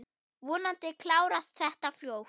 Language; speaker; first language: Icelandic; non-native, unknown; German